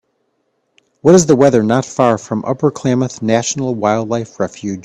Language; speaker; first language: English; native; English